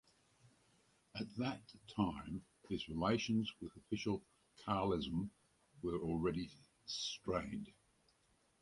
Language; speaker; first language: English; native; English